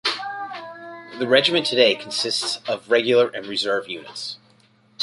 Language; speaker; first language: English; native; English